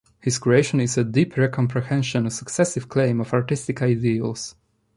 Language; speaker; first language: English; non-native, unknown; Polish